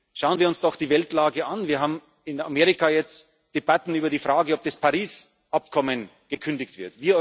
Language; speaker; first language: German; native; German